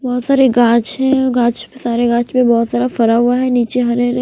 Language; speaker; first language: Hindi; non-native, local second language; Punjabi